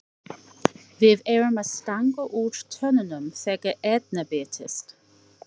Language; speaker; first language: Icelandic; non-native, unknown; English